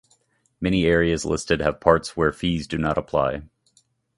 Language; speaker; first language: English; native; English